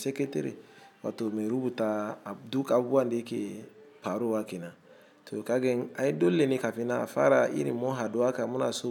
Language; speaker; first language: Hausa; non-native, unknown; Igbo